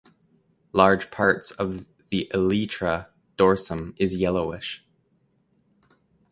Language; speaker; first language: English; native; English